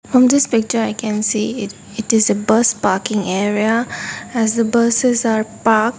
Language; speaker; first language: English; non-native, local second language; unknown